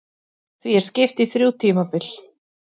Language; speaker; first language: Icelandic; native; Icelandic